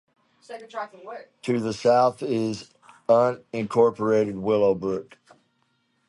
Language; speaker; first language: English; native; English